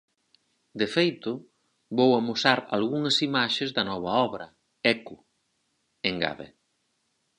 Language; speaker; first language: Galician; native; Galician